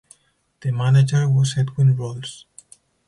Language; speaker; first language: English; non-native, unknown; Spanish